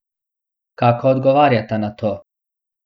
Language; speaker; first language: Slovenian; non-native, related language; Bosnian